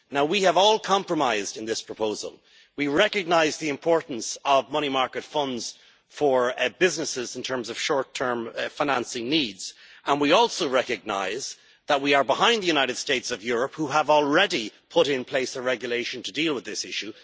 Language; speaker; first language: English; native; English